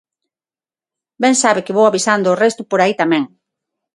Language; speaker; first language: Galician; non-native, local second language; Spanish